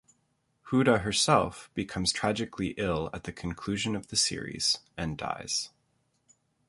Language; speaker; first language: English; native; English